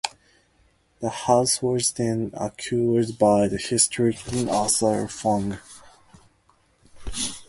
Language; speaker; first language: English; non-native, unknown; Japanese